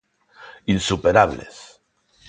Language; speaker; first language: Galician; non-native, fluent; Spanish